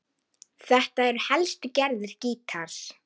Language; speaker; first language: Icelandic; native; Icelandic